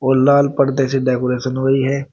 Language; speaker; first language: Hindi; native; Hindi